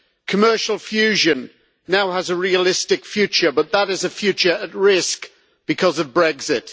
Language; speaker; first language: English; native; English